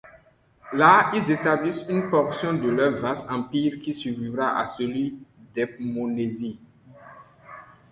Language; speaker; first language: French; non-native, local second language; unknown